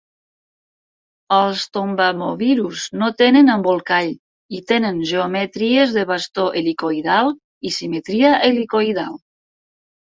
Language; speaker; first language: Catalan; non-native, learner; Spanish